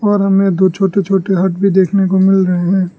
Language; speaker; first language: Hindi; non-native, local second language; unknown